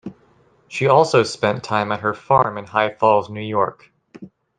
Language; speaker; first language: English; native; English